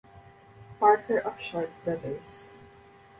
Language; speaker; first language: English; non-native, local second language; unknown